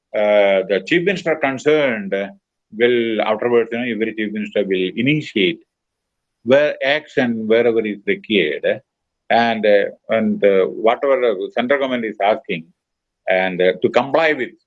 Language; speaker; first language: English; non-native, local second language; Malayalam